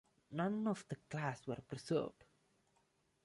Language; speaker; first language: English; non-native, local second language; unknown